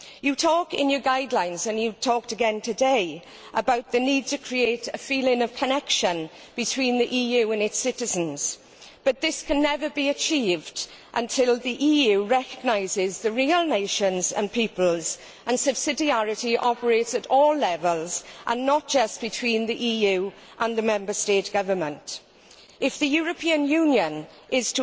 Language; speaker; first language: English; native; English